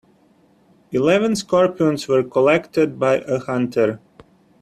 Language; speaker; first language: English; native; English